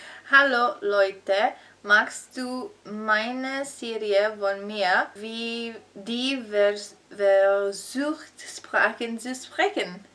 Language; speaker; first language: German; non-native, learner; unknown